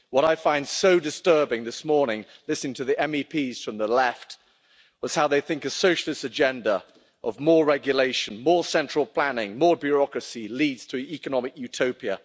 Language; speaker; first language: English; native; English